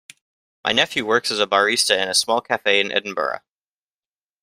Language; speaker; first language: English; native; English